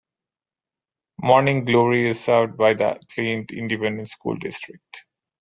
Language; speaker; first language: English; non-native, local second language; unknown